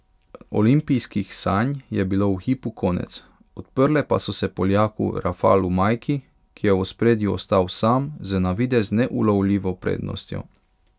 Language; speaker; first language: Slovenian; non-native, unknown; Hungarian